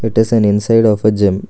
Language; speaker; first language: English; non-native, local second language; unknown